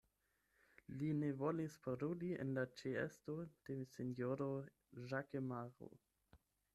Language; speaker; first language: Esperanto; non-native, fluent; German